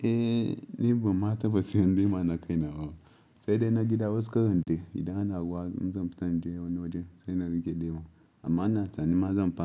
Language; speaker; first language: Hausa; non-native, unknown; Yoruba